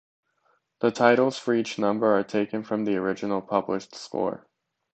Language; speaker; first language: English; native; English